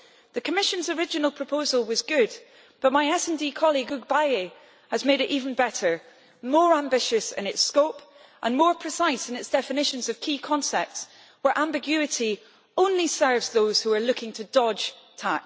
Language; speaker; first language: English; native; English